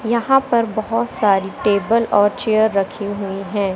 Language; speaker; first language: Hindi; native; Hindi